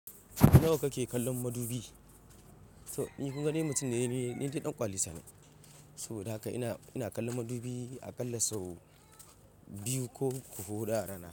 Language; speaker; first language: Hausa; non-native, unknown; Yoruba